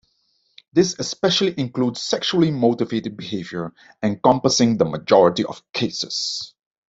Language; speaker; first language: English; non-native, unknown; Dutch